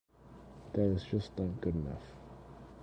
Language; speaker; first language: English; native; English